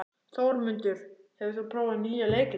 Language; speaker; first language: Icelandic; native; Icelandic